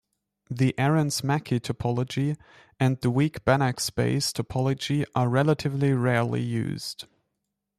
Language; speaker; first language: English; non-native, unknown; German